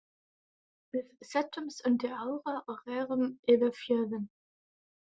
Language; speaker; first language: Icelandic; non-native, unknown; German